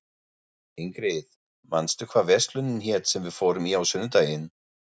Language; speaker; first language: Icelandic; non-native, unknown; German